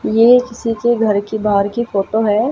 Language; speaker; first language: Hindi; native; Hindi